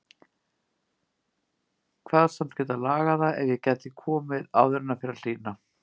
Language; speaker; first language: Icelandic; native; Icelandic